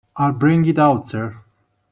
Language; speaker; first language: English; non-native, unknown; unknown